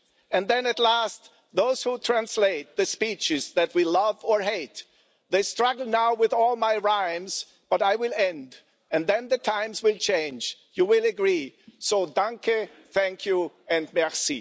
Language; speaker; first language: English; non-native, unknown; German